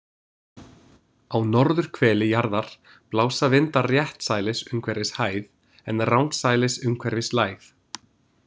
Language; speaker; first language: Icelandic; non-native, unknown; English